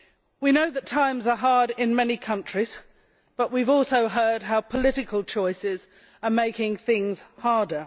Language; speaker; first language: English; native; English